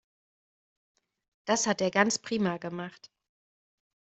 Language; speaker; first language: German; native; German